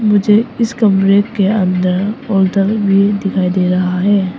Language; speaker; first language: Hindi; non-native, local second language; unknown